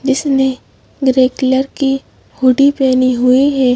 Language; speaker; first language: Hindi; native; Hindi